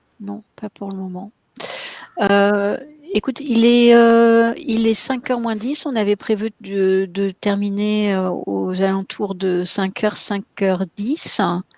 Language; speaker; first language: French; native; French